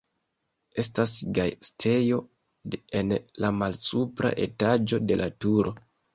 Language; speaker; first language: Esperanto; non-native, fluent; Kinyarwanda